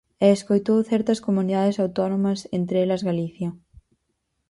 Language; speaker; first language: Galician; native; Galician